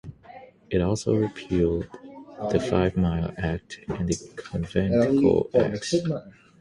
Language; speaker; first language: English; native; English